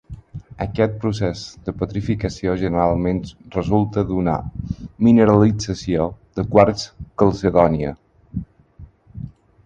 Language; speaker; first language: Catalan; non-native, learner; Spanish